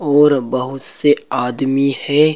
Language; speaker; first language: Hindi; native; Hindi